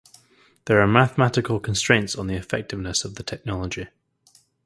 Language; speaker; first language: English; native; English